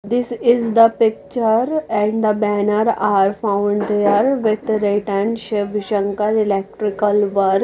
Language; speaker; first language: English; non-native, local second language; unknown